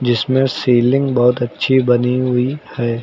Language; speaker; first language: Hindi; native; Hindi